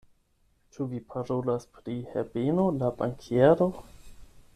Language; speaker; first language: Esperanto; non-native, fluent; German